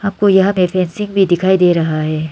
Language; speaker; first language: Hindi; non-native, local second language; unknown